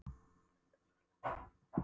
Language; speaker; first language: Icelandic; non-native, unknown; Polish